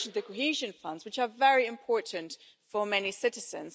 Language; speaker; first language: English; non-native, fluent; German